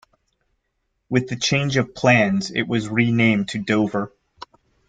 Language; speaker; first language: English; native; English